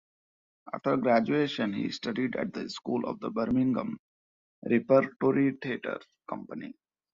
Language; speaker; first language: English; non-native, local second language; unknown